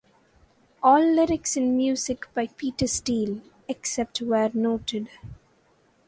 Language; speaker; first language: English; non-native, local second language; Malayalam